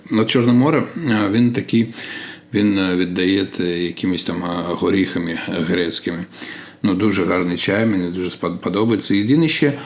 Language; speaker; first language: Ukrainian; non-native, local second language; Russian